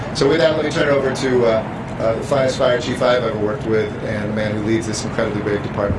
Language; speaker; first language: English; native; English